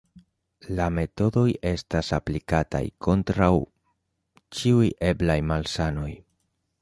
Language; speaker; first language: Esperanto; non-native, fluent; Spanish